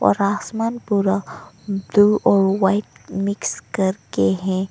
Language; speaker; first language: Hindi; non-native, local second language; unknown